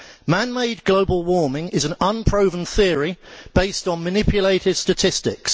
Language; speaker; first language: English; native; English